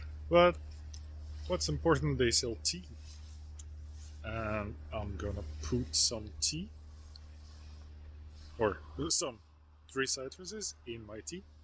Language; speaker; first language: English; non-native, fluent; Ukrainian